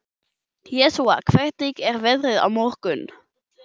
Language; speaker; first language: Icelandic; non-native, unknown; German